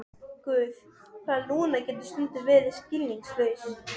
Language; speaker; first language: Icelandic; non-native, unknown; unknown